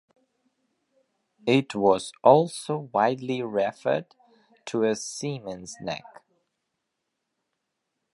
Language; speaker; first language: English; non-native, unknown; Belarusian